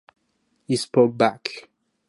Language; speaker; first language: English; non-native, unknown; French